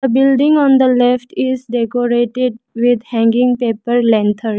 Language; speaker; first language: English; non-native, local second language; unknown